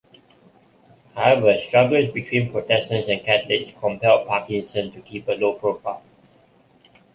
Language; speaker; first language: English; non-native, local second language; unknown